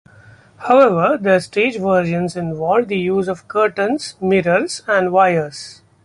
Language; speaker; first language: English; non-native, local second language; Marathi